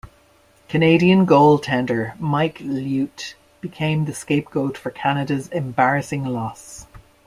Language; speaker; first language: English; native; English